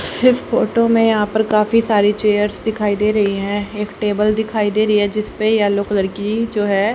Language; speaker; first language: Hindi; native; Hindi